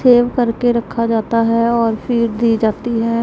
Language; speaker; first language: Hindi; non-native, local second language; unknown